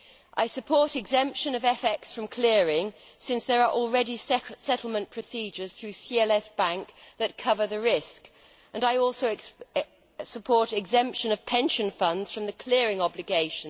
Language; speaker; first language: English; native; English